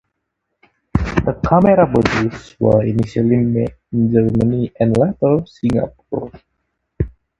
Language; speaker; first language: English; non-native, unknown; Javanese